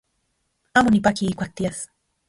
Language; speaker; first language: Central Puebla Nahuatl; non-native, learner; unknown